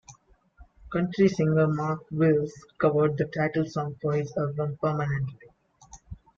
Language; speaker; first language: English; non-native, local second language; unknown